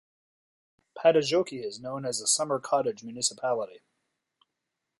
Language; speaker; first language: English; native; English